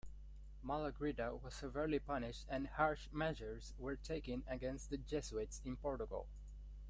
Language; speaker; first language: English; non-native, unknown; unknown